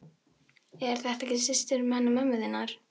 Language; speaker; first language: Icelandic; non-native, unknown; Filipino